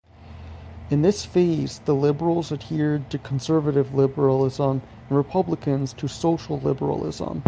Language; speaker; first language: English; native; English